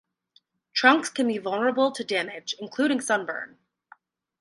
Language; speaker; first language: English; native; English